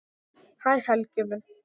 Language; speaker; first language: Icelandic; non-native, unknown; English